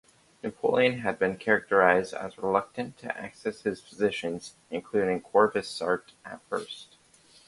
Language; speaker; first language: English; native; English